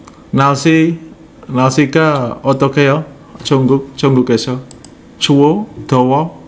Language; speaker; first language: Korean; non-native, learner; Indonesian